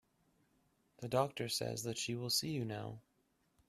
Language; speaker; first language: English; native; English